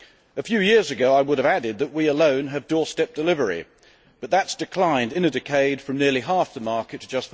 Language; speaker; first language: English; native; English